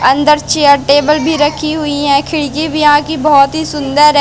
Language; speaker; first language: Hindi; native; Hindi